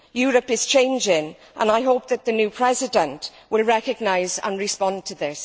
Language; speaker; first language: English; native; English